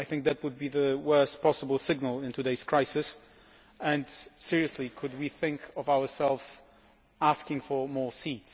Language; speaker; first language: English; non-native, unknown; Polish